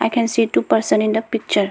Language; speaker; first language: English; non-native, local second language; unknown